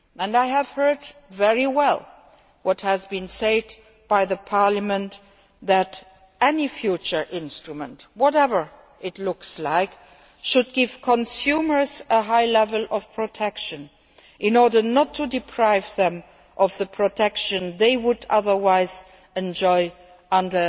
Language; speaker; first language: English; non-native, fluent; Luxembourgish